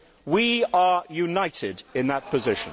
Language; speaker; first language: English; native; English